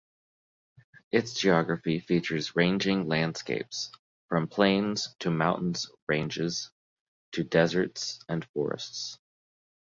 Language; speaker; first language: English; native; English